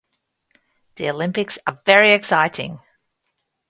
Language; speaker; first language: English; native; English